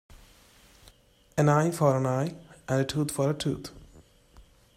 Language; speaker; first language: English; non-native, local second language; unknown